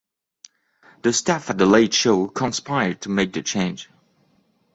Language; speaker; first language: English; non-native, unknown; French